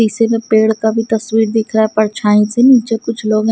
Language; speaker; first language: Hindi; non-native, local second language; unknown